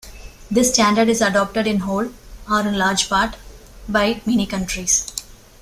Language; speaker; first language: English; non-native, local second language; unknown